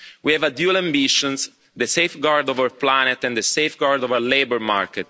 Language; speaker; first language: English; non-native, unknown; Italian